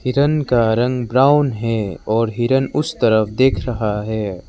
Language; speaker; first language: Hindi; non-native, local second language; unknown